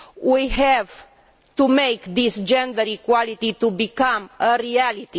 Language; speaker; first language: English; non-native, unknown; Romanian